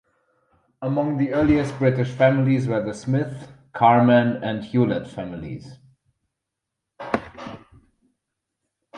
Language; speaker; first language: English; non-native, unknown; German